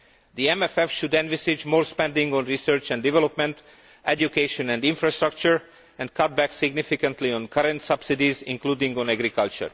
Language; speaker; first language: English; non-native, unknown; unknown